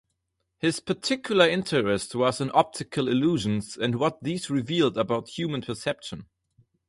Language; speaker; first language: English; non-native, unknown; German